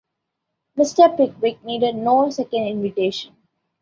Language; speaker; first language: English; non-native, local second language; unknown